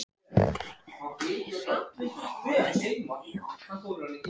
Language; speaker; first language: Icelandic; native; Icelandic